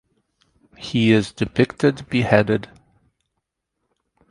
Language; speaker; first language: English; native; English